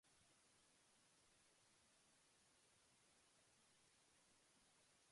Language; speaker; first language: English; non-native, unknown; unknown